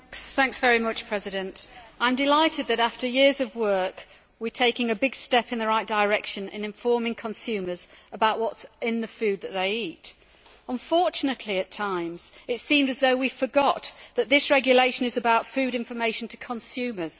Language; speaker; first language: English; native; English